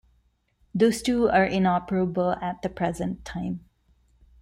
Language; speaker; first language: English; non-native, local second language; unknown